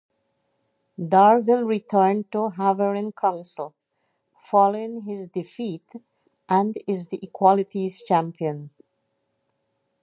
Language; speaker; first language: English; native; English